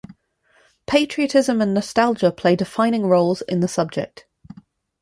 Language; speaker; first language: English; native; English